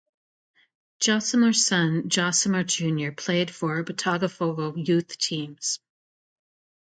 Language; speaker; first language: English; native; English